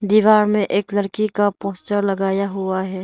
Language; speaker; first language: Hindi; non-native, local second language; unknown